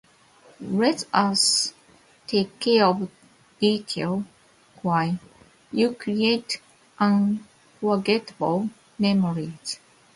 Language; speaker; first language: English; non-native, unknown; Japanese